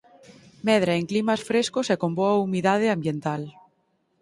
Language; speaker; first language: Galician; native; Galician